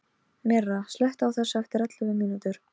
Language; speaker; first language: Icelandic; non-native, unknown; Polish